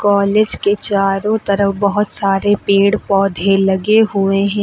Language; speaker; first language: Hindi; native; Hindi